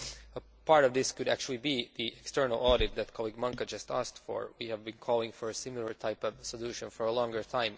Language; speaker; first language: English; non-native, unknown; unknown